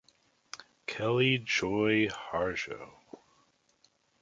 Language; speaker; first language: English; native; English